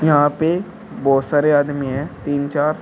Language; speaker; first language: Hindi; native; Hindi